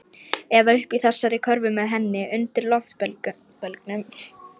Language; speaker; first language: Icelandic; non-native, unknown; Lithuanian